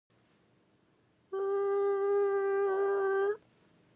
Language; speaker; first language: English; non-native, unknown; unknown